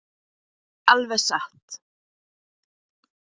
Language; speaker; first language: Icelandic; native; Icelandic